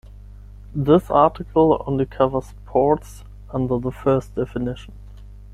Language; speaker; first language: English; non-native, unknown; German